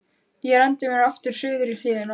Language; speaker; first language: Icelandic; native; Icelandic